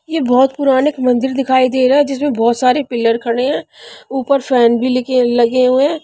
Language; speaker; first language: Hindi; non-native, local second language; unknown